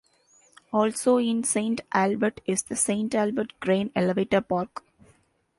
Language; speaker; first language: English; non-native, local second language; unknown